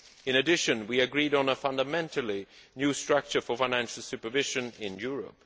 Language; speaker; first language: English; non-native, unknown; Swedish